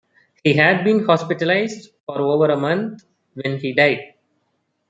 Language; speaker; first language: English; non-native, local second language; Tamil